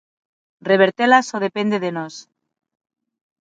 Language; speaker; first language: Galician; non-native, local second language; Spanish